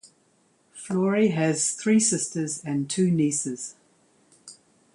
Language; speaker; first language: English; native; English